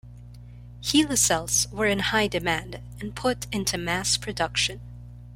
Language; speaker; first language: English; non-native, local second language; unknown